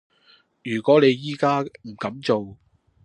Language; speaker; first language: Cantonese; non-native, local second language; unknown